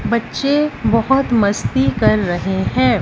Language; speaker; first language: Hindi; non-native, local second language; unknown